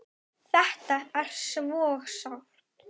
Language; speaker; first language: Icelandic; native; Icelandic